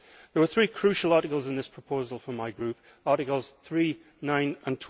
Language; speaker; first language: English; native; English